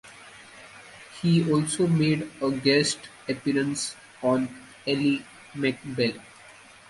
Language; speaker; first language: English; non-native, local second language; Marathi